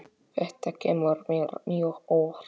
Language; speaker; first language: Icelandic; non-native, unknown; Polish